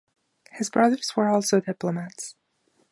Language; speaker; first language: English; non-native, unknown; German